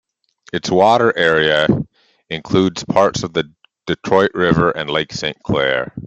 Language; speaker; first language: English; native; English